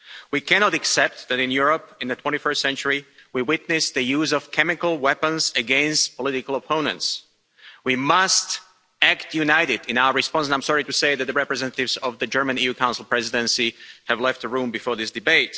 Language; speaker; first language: English; non-native, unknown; Slovak